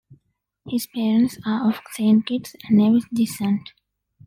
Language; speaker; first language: English; non-native, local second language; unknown